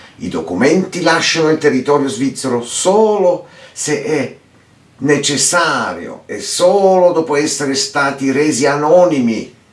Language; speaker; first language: Italian; early bilingual, heritage; Italian